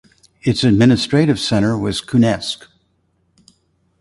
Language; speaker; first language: English; native; English